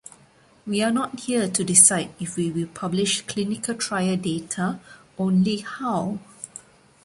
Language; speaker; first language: English; non-native, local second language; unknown